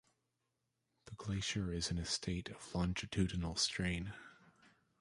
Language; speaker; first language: English; native; English